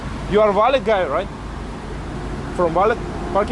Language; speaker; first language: English; non-native, learner; Russian